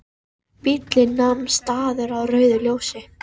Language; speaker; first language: Icelandic; native; Icelandic